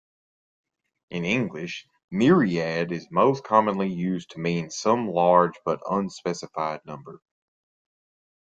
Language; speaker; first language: English; native; English